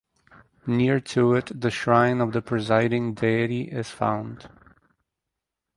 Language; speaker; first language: English; native; English